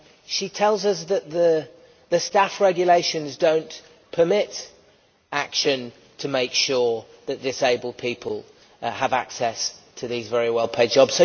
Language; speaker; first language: English; native; English